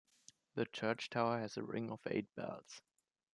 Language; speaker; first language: English; non-native, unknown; German